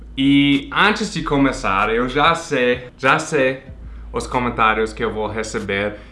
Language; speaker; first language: Portuguese; non-native, fluent; English